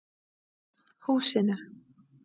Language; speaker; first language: Icelandic; native; Icelandic